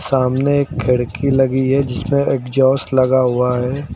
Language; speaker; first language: Hindi; native; Hindi